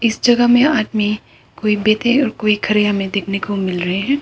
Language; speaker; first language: Hindi; non-native, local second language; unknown